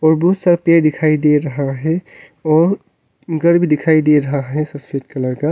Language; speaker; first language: Hindi; non-native, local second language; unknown